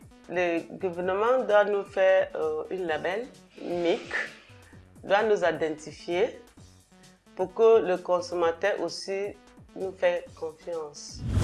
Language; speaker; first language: French; non-native, local second language; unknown